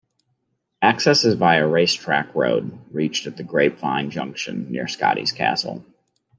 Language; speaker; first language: English; native; English